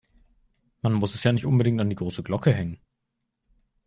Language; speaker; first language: German; native; German